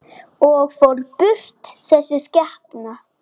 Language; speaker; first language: Icelandic; native; Icelandic